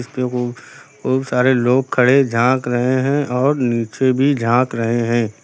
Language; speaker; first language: Hindi; native; Hindi